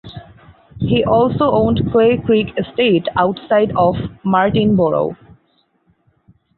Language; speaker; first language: English; non-native, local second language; Bangla